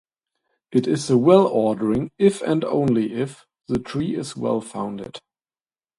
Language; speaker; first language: English; non-native, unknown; German